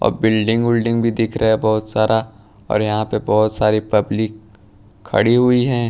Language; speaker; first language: Hindi; non-native, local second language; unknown